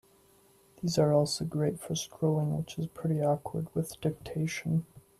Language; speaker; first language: English; native; English